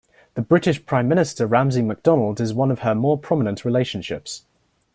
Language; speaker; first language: English; native; English